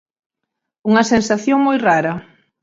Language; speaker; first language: Galician; native; Galician